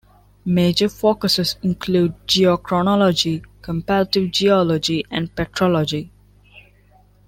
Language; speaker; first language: English; non-native, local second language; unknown